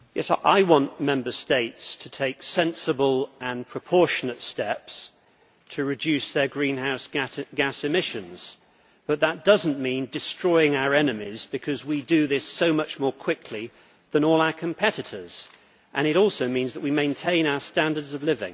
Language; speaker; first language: English; native; English